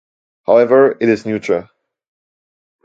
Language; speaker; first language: English; non-native, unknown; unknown